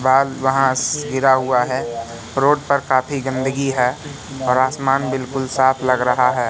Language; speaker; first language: Hindi; native; Hindi